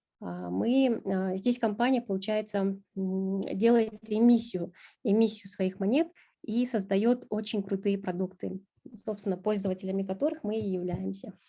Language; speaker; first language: Russian; non-native, local second language; Kyrgyz